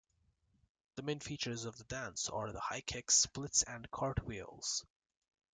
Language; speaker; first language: English; native; English